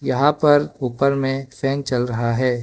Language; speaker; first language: Hindi; non-native, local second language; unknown